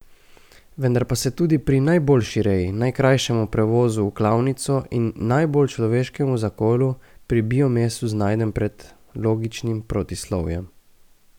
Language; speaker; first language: Slovenian; native; Slovenian